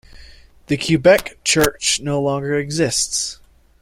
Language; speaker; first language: English; native; English